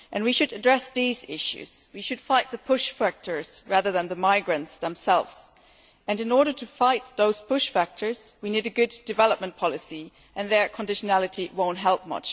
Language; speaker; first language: English; non-native, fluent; German